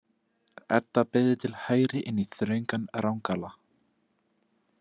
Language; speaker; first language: Icelandic; native; Icelandic